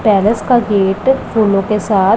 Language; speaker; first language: Hindi; non-native, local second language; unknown